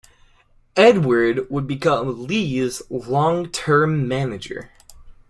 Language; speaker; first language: English; native; English